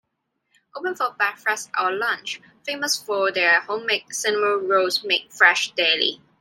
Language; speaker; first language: English; non-native, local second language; Cantonese